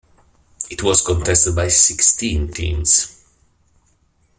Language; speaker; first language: English; non-native, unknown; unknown